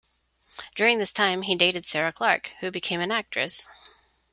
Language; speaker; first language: English; non-native, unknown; Spanish